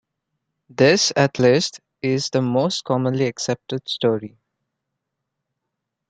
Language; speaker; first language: English; non-native, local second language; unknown